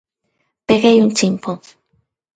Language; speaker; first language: Galician; non-native, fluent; Spanish